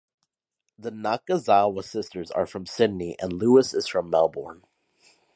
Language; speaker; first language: English; native; English